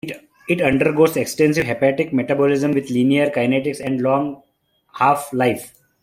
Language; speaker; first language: English; non-native, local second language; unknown